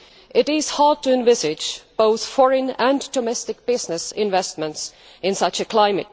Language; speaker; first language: English; non-native, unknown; Estonian